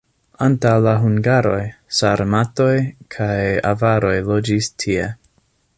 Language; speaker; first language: Esperanto; non-native, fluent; English